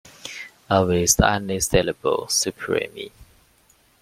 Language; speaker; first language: English; non-native, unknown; Chinese